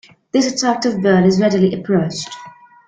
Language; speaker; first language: English; native; English